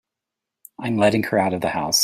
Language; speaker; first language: English; native; English